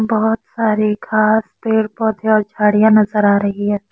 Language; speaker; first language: Hindi; non-native, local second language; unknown